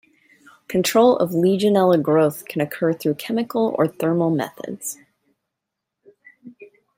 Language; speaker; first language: English; native; English